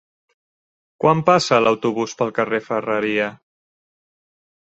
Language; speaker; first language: Catalan; native; Catalan